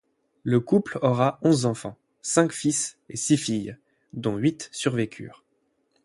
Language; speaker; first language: French; native; French